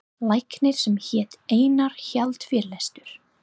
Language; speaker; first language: Icelandic; non-native, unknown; English